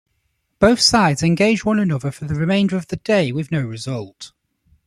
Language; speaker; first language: English; native; English